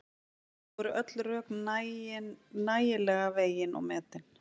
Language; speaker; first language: Icelandic; native; Icelandic